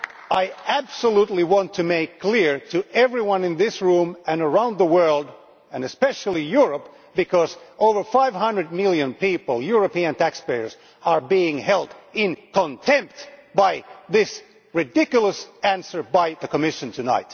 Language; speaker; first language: English; non-native, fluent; Finnish